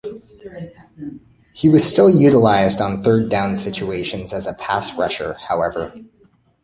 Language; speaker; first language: English; native; English